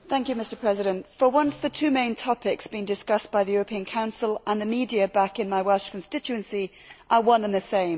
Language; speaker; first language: English; native; English